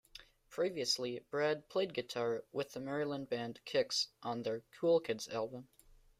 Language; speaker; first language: English; native; English